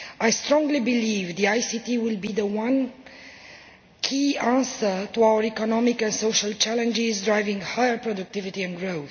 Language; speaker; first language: English; non-native, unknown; Romanian